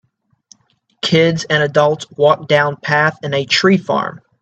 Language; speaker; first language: English; native; English